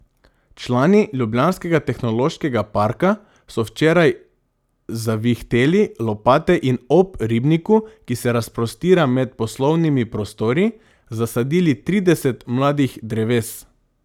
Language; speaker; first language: Slovenian; non-native, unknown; Macedonian